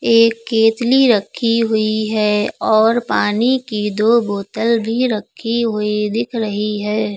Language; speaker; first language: Hindi; native; Hindi